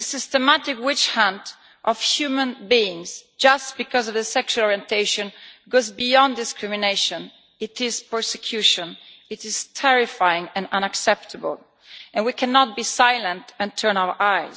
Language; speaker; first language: English; non-native, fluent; Italian